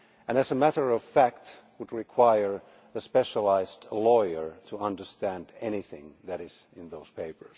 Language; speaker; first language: English; non-native, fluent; Finnish